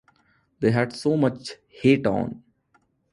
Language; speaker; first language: English; non-native, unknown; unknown